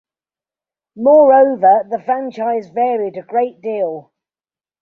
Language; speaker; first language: English; native; English